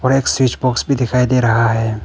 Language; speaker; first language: Hindi; non-native, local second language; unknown